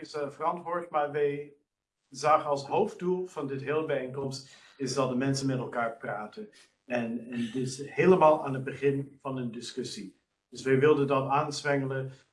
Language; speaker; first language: Dutch; non-native, fluent; English